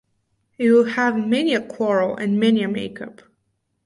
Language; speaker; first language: English; non-native, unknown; Bulgarian